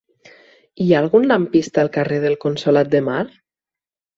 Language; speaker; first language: Catalan; native; Catalan